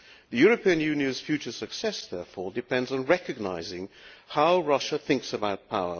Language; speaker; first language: English; non-native, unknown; Hungarian